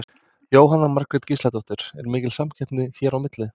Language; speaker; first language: Icelandic; non-native, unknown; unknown